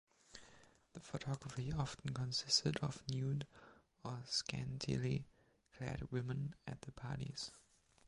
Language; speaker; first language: English; non-native, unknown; German